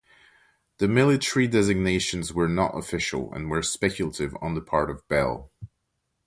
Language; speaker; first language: English; non-native, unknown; French